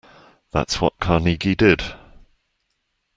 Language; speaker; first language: English; native; English